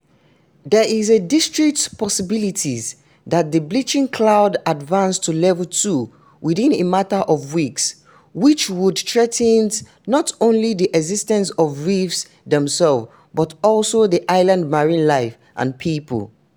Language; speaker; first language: English; non-native, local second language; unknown